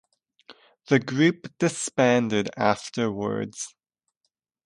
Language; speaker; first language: English; native; English